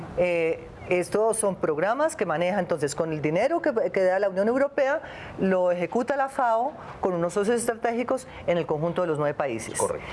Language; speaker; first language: Spanish; native; Spanish